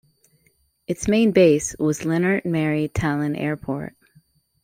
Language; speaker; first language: English; native; English